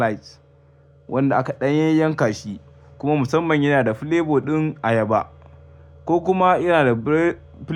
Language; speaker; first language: Hausa; native; Hausa